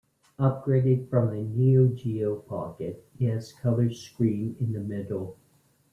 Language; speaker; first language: English; native; English